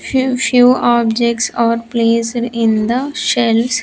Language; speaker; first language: English; non-native, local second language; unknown